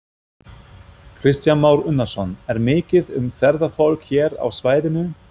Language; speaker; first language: Icelandic; non-native, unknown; German